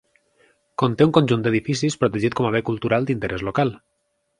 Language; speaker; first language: Catalan; native; Catalan